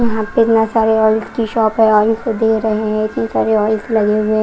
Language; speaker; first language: Hindi; non-native, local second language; Punjabi